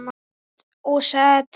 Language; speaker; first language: Icelandic; native; Icelandic